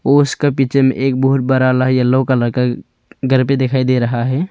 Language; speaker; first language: Hindi; early bilingual, other home language; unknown